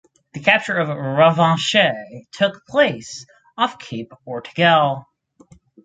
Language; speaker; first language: English; native; English